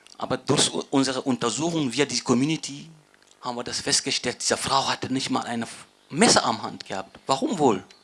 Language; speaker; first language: German; non-native, fluent; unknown